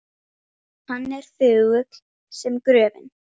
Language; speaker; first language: Icelandic; native; Icelandic